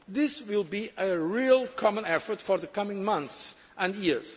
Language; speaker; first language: English; non-native, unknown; Portuguese